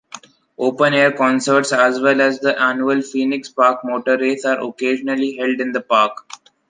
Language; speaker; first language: English; non-native, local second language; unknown